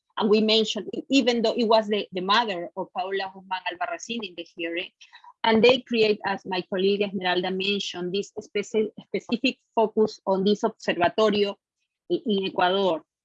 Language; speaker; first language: English; non-native, fluent; Spanish